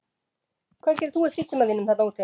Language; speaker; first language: Icelandic; native; Icelandic